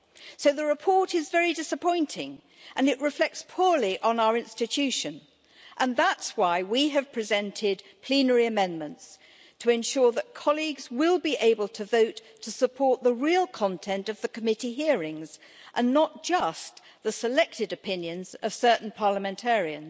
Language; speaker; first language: English; native; English